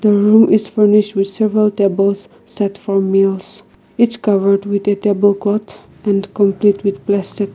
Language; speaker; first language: English; non-native, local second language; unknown